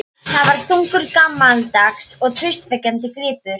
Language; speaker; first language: Icelandic; non-native, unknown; Polish